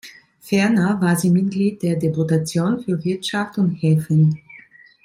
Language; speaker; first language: German; non-native, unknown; Italian